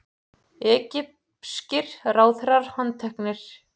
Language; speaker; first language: Icelandic; native; Icelandic